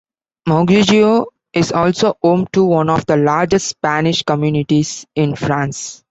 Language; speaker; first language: English; non-native, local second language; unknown